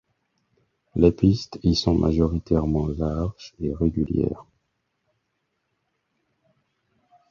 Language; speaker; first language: French; non-native, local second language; Haitian Creole